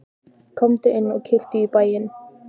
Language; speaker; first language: Icelandic; native; Icelandic